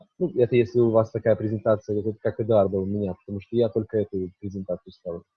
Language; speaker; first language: Russian; native; Russian